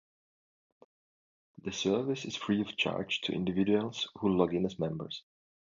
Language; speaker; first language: English; non-native, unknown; German